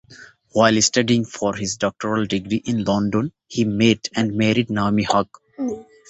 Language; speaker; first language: English; non-native, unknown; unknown